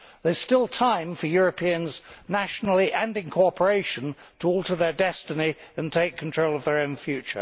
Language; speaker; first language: English; native; English